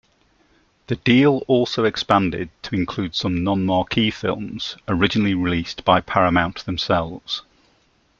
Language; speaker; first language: English; native; English